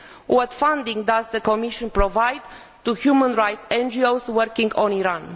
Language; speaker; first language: English; non-native, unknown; Romanian